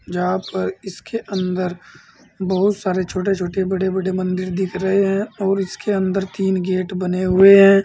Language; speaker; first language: Hindi; native; Hindi